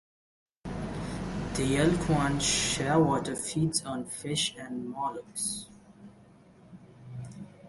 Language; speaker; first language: English; non-native, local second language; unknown